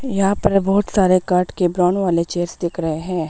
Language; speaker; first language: Hindi; early bilingual, other home language; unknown